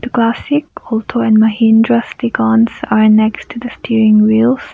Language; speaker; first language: English; non-native, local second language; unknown